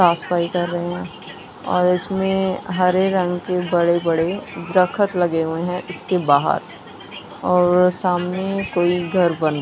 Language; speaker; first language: Hindi; non-native, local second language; Punjabi